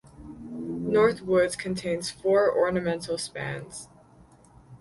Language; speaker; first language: English; native; English